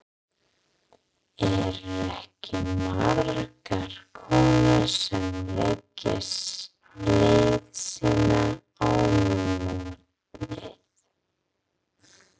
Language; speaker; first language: Icelandic; non-native, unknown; English